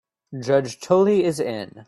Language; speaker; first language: English; native; English